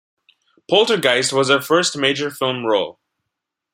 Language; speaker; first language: English; non-native, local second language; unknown